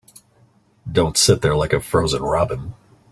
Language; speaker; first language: English; native; English